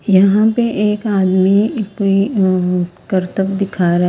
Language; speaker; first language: Hindi; native; Hindi